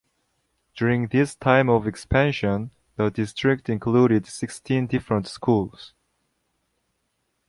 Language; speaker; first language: English; native; English